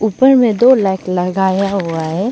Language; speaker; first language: Hindi; non-native, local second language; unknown